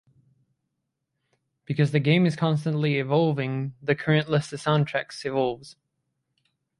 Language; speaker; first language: English; native; English